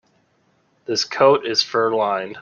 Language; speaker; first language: English; native; English